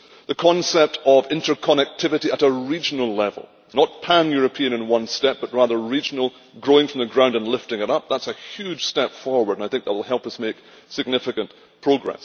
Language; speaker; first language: English; native; English